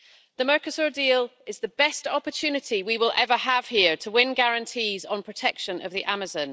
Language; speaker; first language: English; native; English